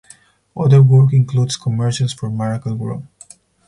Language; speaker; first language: English; non-native, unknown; Spanish